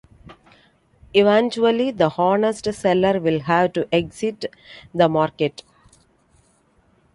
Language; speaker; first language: English; non-native, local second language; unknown